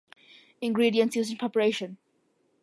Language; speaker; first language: English; early bilingual, other home language; Malayalam